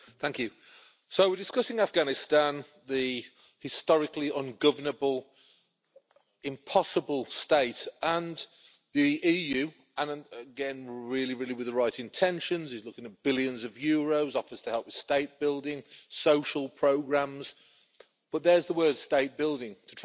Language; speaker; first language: English; native; English